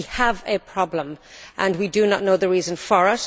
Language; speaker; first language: English; native; English